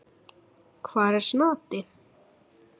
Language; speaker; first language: Icelandic; native; Icelandic